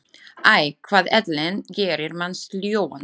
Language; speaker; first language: Icelandic; non-native, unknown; Slovak